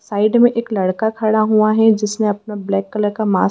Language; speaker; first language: Hindi; native; Hindi